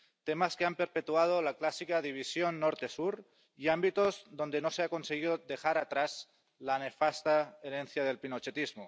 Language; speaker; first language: Spanish; non-native, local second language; Catalan